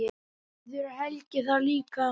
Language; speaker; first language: Icelandic; native; Icelandic